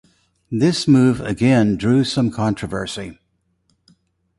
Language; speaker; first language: English; native; English